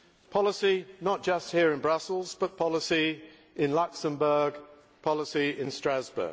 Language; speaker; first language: English; native; English